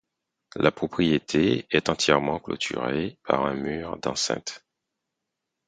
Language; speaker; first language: French; non-native, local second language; Haitian Creole